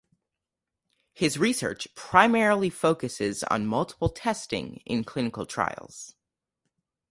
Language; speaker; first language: English; native; English